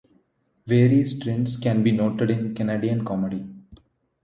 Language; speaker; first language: English; non-native, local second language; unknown